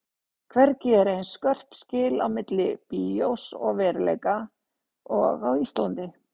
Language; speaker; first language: Icelandic; native; Icelandic